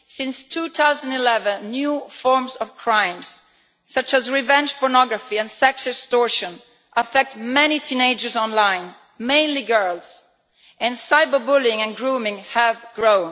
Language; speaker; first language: English; non-native, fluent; Italian